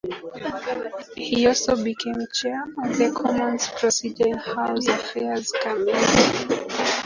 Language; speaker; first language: English; native; English